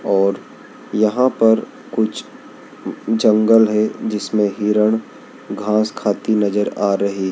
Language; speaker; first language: Hindi; native; Hindi